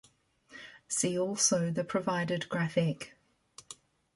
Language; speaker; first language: English; native; English